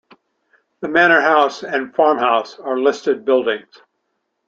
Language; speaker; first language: English; native; English